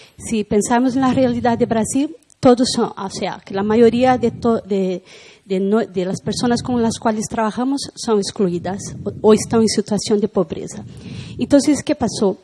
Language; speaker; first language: Spanish; non-native, related language; Portuguese